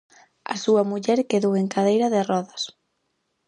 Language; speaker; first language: Galician; native; Galician